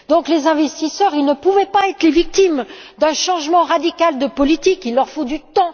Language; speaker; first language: French; native; French